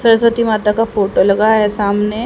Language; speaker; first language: Hindi; native; Hindi